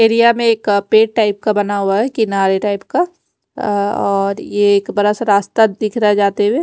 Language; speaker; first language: Hindi; non-native, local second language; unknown